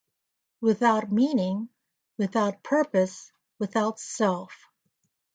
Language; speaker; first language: English; native; English